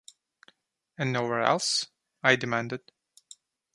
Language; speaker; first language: English; non-native, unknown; Turkish